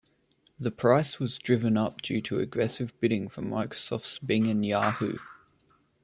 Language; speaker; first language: English; native; English